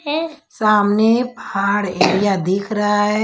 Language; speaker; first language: Hindi; non-native, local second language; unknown